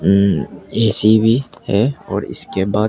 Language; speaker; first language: Hindi; non-native, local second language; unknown